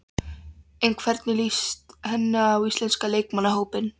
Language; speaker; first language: Icelandic; non-native, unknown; Polish